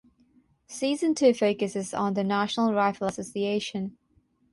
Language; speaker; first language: English; non-native, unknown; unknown